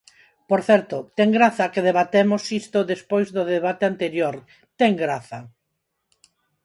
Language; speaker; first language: Galician; non-native, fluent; Spanish